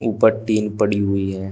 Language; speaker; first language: Hindi; native; Hindi